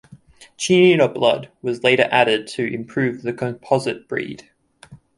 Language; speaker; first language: English; native; English